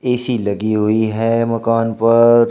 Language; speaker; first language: Hindi; native; Hindi